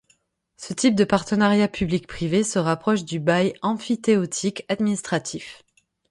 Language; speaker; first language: French; native; French